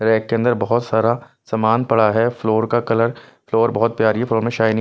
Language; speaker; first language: Hindi; non-native, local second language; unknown